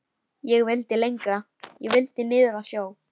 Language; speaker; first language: Icelandic; native; Icelandic